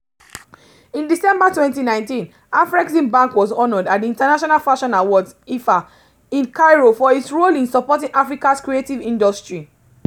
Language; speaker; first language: English; non-native, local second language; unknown